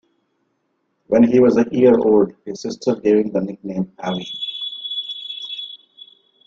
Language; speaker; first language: English; non-native, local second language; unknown